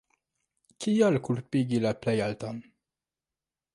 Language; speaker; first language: Esperanto; non-native, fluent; French